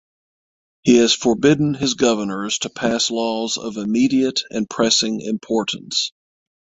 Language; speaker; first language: English; native; English